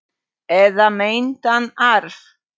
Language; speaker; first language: Icelandic; non-native, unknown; Polish